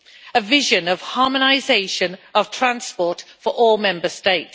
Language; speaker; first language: English; native; English